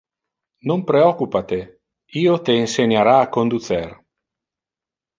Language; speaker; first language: Interlingua; non-native, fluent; Italian